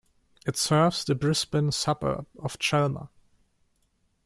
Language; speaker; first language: English; non-native, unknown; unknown